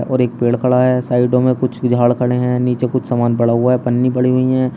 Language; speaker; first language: Hindi; native; Hindi